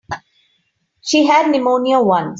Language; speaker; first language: English; non-native, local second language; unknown